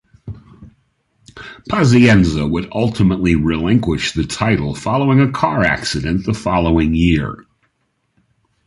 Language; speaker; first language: English; native; English